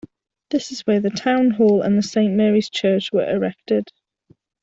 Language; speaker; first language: English; non-native, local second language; Welsh